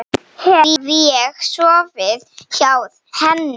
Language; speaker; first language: Icelandic; non-native, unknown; Slovenian